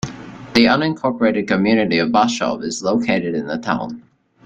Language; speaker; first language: English; native; English